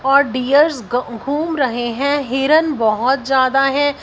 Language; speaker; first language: Hindi; non-native, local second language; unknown